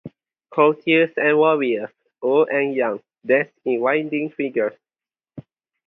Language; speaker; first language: English; non-native, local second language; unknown